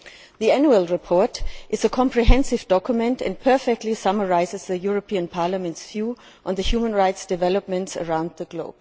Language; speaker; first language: English; non-native, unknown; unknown